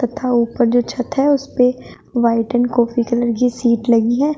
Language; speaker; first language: Hindi; native; Hindi